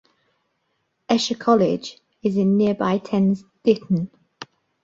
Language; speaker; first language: English; native; English